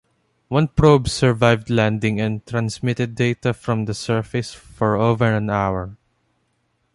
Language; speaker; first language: English; non-native, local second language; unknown